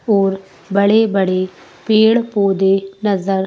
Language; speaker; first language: Hindi; native; Hindi